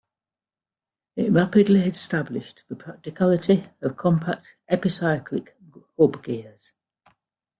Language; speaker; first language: English; native; English